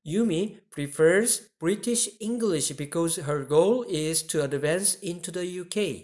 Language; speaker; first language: English; non-native, fluent; Korean